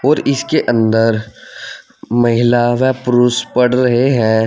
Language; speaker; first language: Hindi; native; Hindi